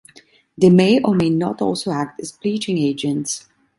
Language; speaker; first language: English; non-native, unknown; Italian